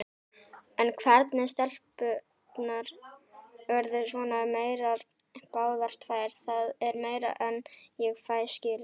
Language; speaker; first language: Icelandic; native; Icelandic